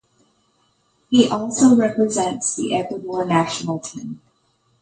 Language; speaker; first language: English; native; English